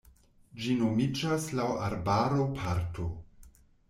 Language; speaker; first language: Esperanto; non-native, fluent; German